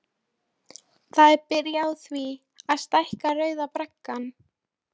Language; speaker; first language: Icelandic; non-native, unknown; Polish